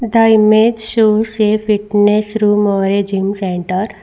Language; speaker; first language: English; non-native, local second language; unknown